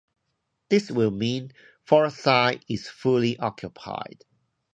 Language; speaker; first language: English; non-native, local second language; Cantonese